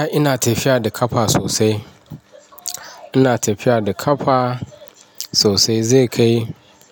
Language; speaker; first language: Hausa; non-native, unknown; Yoruba